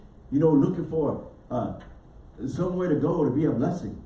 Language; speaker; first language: English; native; English